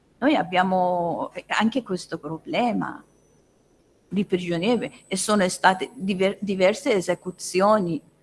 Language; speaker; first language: Italian; non-native, fluent; Persian